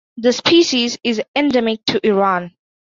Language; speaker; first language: English; non-native, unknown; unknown